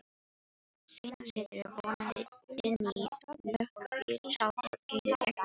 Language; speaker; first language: Icelandic; non-native, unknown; Filipino